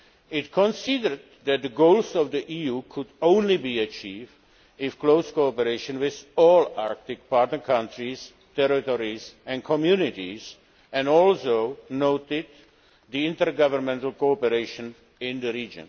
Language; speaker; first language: English; non-native, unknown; Czech